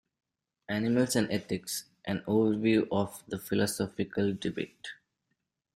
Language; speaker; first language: English; non-native, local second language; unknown